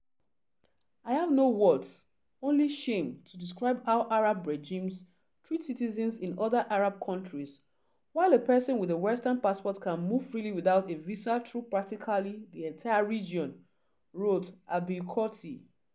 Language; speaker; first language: English; non-native, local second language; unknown